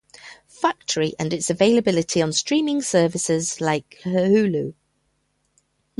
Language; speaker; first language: English; native; English